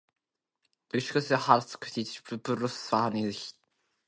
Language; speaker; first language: English; non-native, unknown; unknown